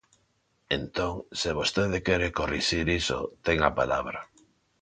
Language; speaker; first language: Galician; non-native, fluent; Spanish